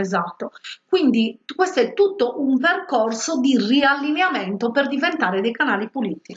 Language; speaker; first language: Italian; native; Italian